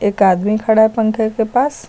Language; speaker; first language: Hindi; native; Hindi